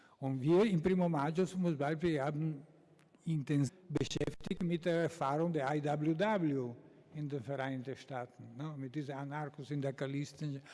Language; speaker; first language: German; non-native, fluent; Italian